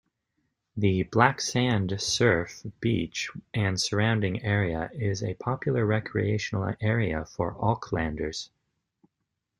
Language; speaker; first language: English; native; English